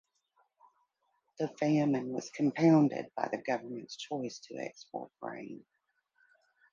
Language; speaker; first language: English; native; English